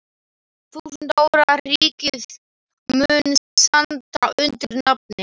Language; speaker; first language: Icelandic; non-native, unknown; Slovak